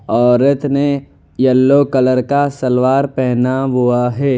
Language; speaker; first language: Hindi; non-native, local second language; Gujarati